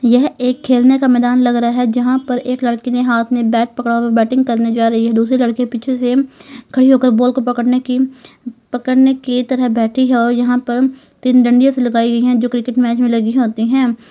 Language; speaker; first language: Hindi; native; Hindi